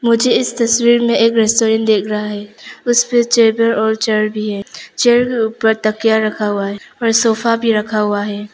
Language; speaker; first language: Hindi; non-native, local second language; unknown